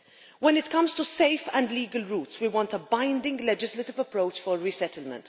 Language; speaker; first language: English; non-native, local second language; Maltese